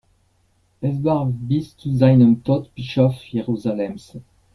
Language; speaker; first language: German; non-native, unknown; French